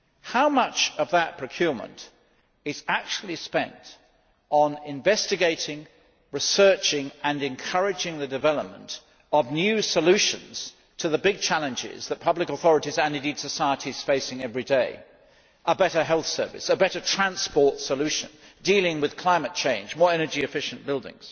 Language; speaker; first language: English; native; English